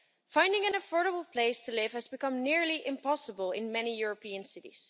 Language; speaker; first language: English; non-native, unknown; Dutch